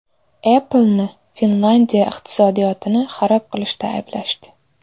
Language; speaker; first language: Uzbek; native; Uzbek